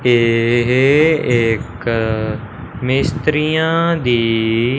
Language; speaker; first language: Hindi; non-native, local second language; Punjabi